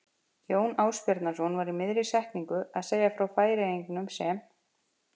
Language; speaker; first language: Icelandic; native; Icelandic